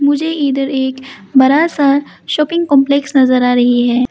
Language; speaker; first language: Hindi; early bilingual, other home language; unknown